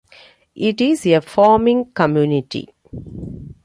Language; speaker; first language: English; non-native, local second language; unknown